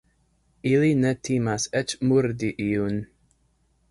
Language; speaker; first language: Esperanto; non-native, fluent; English